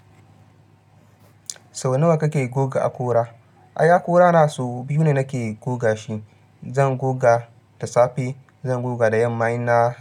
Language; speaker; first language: Hausa; non-native, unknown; Yoruba